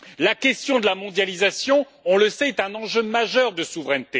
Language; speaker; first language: French; native; French